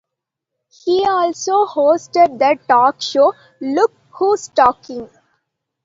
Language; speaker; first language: English; non-native, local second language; Tamil